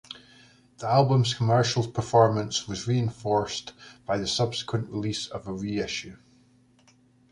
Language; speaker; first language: English; native; English